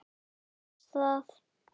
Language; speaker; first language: Icelandic; native; Icelandic